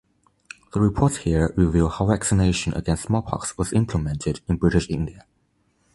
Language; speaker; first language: English; non-native, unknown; Chinese